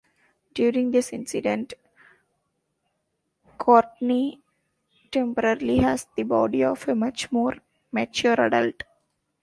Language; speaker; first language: English; non-native, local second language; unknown